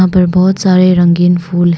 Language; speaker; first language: Hindi; non-native, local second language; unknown